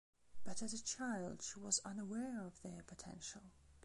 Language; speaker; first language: English; non-native, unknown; Belarusian